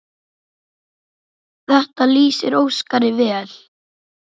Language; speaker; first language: Icelandic; native; Icelandic